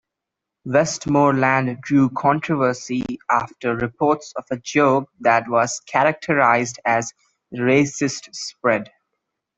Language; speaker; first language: English; non-native, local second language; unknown